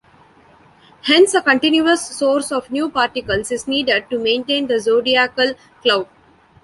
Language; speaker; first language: English; non-native, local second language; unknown